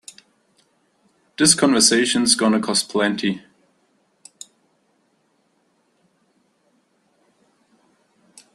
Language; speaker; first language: English; native; English